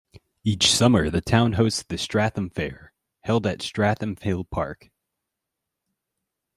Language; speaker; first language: English; native; English